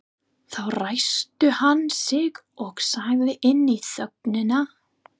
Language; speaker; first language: Icelandic; non-native, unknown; English